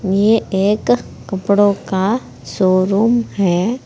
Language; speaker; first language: Hindi; native; Hindi